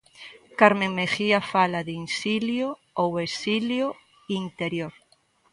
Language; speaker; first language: Galician; native; Galician